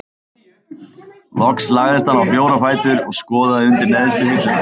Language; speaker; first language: Icelandic; native; Icelandic